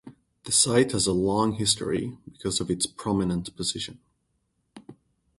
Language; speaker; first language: English; non-native, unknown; Swedish